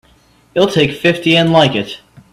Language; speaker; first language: English; native; English